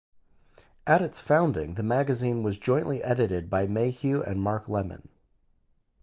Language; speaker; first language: English; native; English